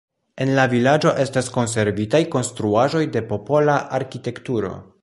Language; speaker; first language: Esperanto; non-native, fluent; Polish